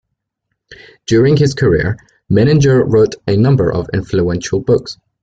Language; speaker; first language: English; native; English